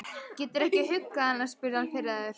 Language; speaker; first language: Icelandic; native; Icelandic